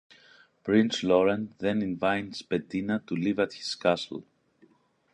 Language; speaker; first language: English; non-native, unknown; Greek